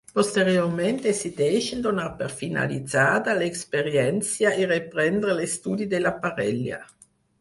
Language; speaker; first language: Catalan; non-native, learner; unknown